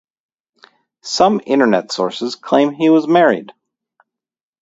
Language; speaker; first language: English; native; English